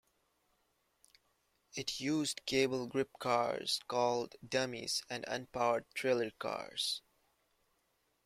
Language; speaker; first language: English; native; English